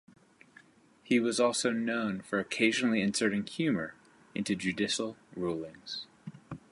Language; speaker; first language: English; native; English